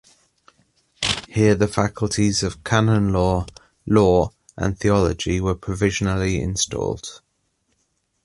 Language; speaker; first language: English; native; English